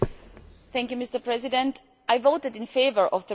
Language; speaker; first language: English; non-native, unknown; German